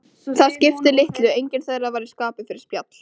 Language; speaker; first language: Icelandic; native; Icelandic